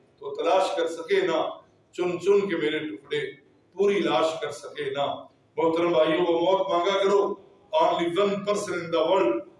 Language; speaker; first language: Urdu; non-native, local second language; Punjabi